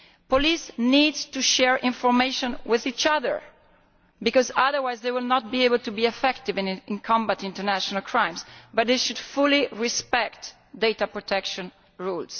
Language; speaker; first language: English; non-native, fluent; Italian